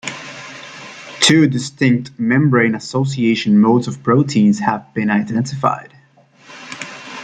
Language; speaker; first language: English; native; English